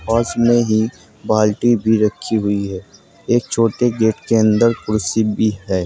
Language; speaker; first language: Hindi; native; Hindi